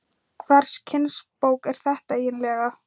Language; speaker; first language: Icelandic; non-native, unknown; Thai